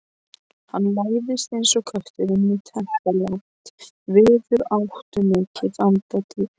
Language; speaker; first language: Icelandic; non-native, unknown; Polish